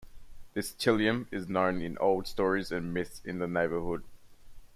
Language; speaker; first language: English; native; English